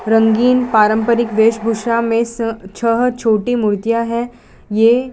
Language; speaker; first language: Hindi; non-native, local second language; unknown